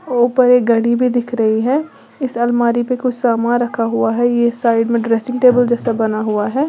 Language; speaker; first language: Hindi; native; Hindi